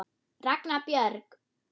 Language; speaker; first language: Icelandic; non-native, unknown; German